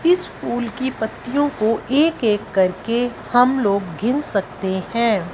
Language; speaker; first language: Hindi; non-native, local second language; Punjabi